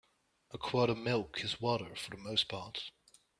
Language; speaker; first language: English; native; English